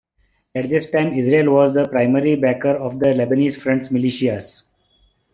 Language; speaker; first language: English; non-native, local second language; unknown